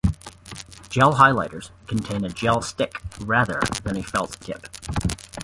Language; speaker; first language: English; native; English